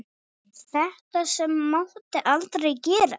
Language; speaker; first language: Icelandic; non-native, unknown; English